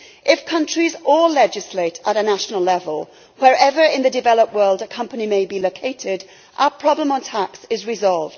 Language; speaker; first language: English; native; English